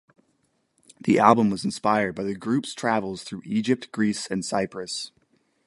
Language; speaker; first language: English; native; English